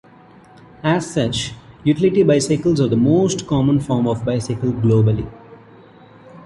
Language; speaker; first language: English; non-native, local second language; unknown